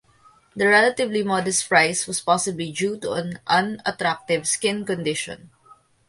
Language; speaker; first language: English; non-native, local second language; Filipino